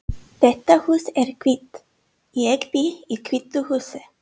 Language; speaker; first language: Icelandic; non-native, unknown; English